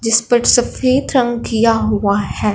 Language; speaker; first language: Hindi; non-native, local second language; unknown